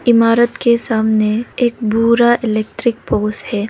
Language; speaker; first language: Hindi; non-native, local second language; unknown